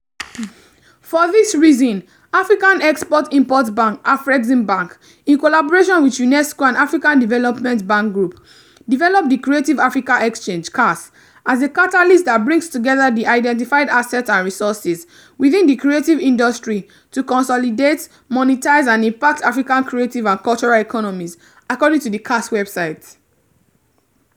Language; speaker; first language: English; non-native, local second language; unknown